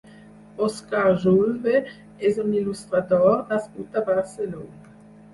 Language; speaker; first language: Catalan; non-native, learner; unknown